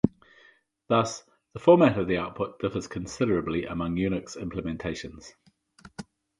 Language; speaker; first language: English; native; English